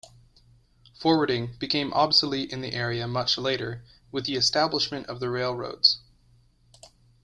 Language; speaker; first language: English; native; English